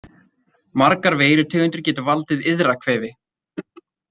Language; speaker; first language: Icelandic; native; Icelandic